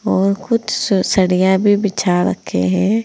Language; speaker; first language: Hindi; native; Hindi